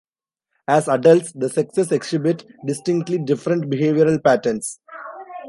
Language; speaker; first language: English; non-native, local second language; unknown